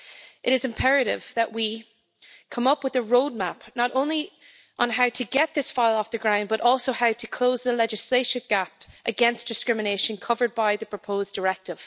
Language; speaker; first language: English; native; English